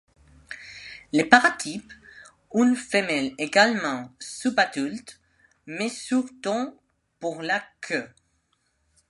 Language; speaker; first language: French; non-native, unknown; Spanish